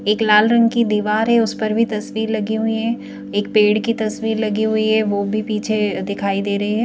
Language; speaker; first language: Hindi; native; Hindi